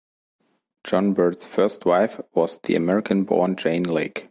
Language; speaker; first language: English; non-native, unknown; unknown